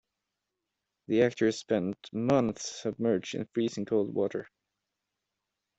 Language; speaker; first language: English; non-native, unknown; Swedish